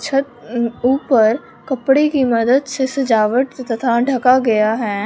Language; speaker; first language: Hindi; non-native, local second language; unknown